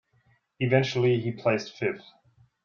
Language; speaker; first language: English; non-native, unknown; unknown